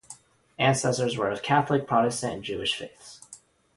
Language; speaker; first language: English; non-native, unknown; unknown